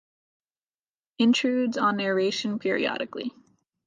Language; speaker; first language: English; native; English